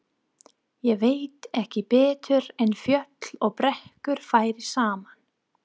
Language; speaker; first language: Icelandic; non-native, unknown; English